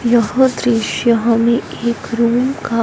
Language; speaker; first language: Hindi; non-native, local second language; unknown